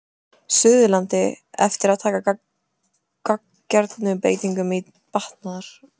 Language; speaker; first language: Icelandic; native; Icelandic